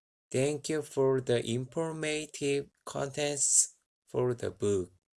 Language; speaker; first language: English; non-native, learner; Korean